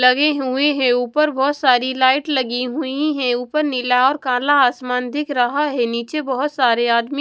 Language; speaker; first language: Hindi; non-native, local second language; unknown